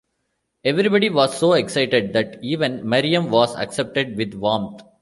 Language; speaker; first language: English; non-native, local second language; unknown